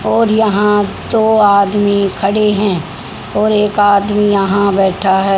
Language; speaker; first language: Hindi; native; Hindi